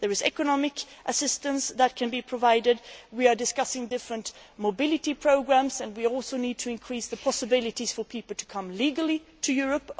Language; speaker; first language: English; non-native, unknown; Swedish